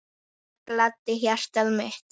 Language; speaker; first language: Icelandic; native; Icelandic